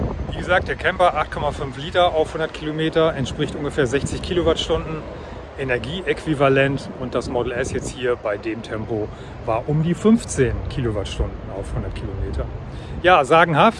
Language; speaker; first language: German; native; German